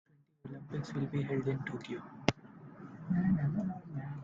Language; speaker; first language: English; non-native, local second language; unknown